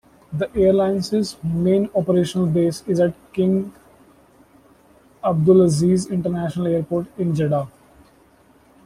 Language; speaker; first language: English; non-native, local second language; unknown